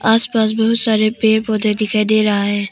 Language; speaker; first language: Hindi; non-native, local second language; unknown